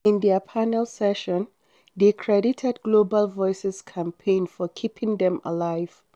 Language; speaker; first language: English; non-native, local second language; Hausa